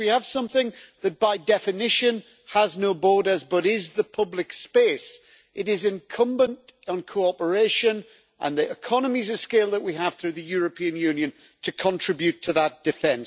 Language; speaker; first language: English; native; English